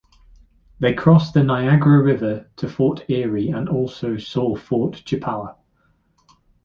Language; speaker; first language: English; native; English